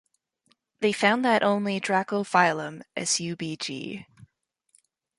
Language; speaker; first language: English; native; English